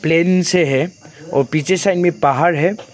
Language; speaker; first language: Hindi; non-native, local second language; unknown